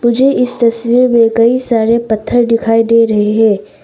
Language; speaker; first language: Hindi; non-native, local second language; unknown